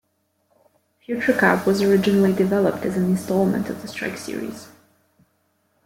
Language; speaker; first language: English; native; English